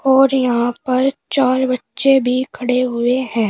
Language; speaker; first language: Hindi; native; Hindi